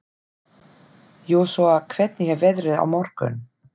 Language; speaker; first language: Icelandic; non-native, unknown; German